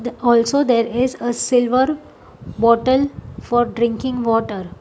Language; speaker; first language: English; non-native, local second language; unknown